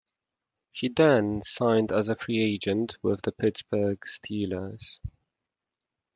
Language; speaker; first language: English; non-native, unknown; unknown